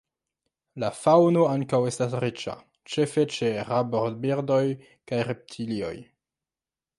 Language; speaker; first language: Esperanto; non-native, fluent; French